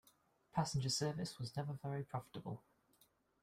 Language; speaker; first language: English; native; English